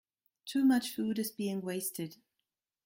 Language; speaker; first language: English; non-native, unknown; German